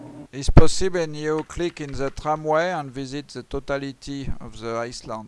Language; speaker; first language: English; non-native, learner; French